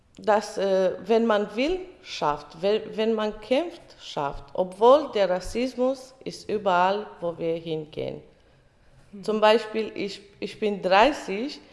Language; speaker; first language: German; non-native, fluent; Romany